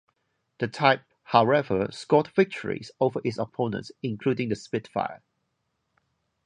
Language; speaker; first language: English; non-native, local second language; Cantonese